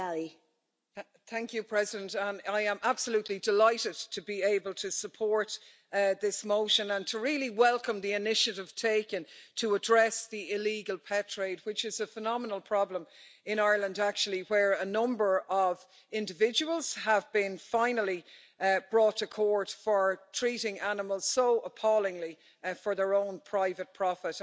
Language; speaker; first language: English; native; English